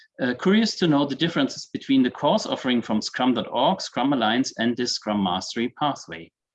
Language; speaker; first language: English; non-native, fluent; German